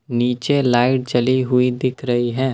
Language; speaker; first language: Hindi; non-native, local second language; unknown